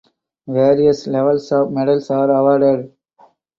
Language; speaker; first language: English; non-native, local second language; Tamil